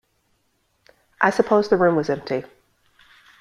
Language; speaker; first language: English; native; English